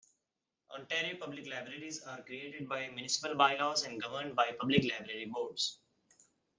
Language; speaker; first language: English; non-native, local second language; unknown